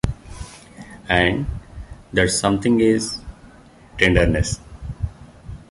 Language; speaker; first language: English; non-native, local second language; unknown